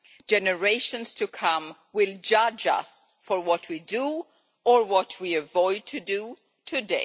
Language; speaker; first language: English; non-native, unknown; Swedish